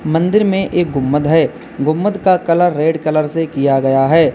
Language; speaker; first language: Hindi; native; Hindi